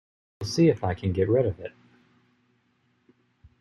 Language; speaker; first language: English; native; English